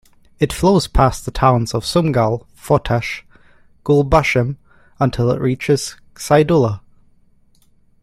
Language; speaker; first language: English; native; English